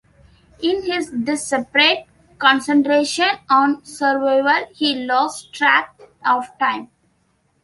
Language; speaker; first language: English; non-native, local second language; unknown